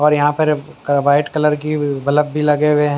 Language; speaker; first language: Hindi; native; Hindi